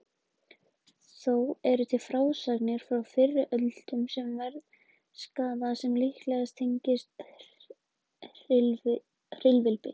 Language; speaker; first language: Icelandic; native; Icelandic